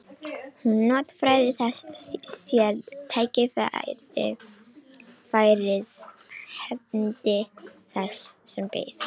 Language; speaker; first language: Icelandic; non-native, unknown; Romanian